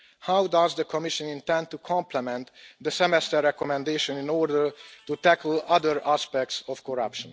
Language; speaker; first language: English; non-native, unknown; Hungarian